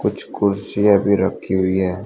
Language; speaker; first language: Hindi; native; Hindi